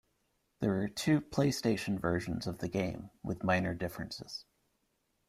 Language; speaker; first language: English; native; English